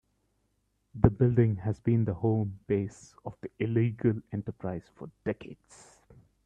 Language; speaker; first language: English; non-native, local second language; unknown